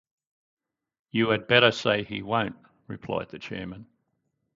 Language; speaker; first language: English; native; English